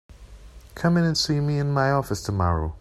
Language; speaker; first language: English; non-native, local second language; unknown